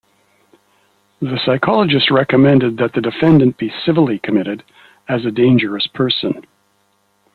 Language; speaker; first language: English; native; English